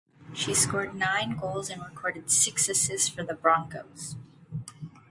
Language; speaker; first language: English; native; English